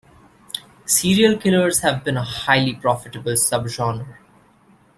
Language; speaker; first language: English; non-native, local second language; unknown